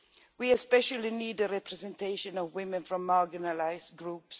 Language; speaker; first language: English; non-native, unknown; Swedish